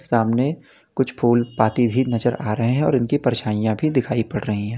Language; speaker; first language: Hindi; native; Hindi